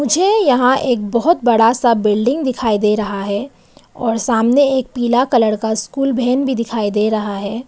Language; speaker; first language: Hindi; non-native, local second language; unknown